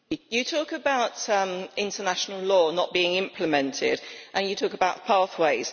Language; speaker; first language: English; native; English